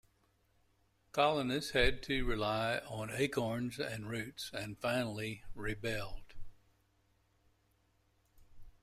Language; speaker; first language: English; native; English